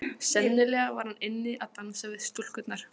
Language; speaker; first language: Icelandic; non-native, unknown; Polish